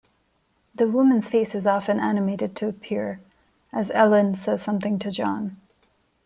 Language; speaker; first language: English; non-native, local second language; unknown